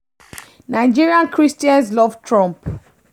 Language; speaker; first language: English; non-native, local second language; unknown